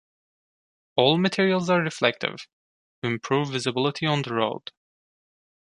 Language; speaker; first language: English; non-native, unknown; Turkish